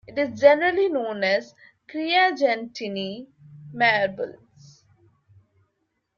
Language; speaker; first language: English; non-native, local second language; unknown